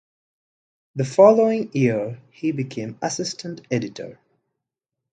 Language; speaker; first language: English; non-native, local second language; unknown